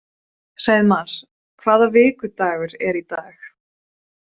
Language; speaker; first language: Icelandic; non-native, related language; Swedish